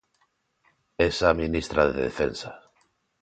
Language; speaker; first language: Galician; non-native, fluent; Spanish